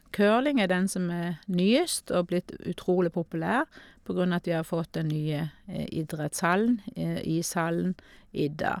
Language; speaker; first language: Norwegian; native; Norwegian